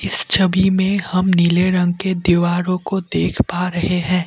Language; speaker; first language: Hindi; non-native, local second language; Assamese